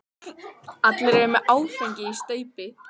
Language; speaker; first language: Icelandic; native; Icelandic